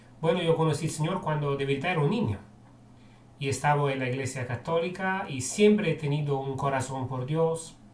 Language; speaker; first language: Spanish; non-native, fluent; Italian